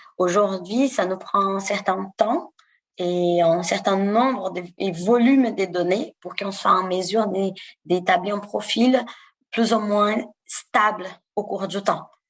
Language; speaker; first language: French; non-native, fluent; Portuguese